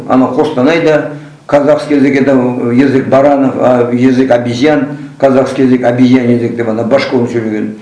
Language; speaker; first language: Russian; non-native, local second language; Kazakh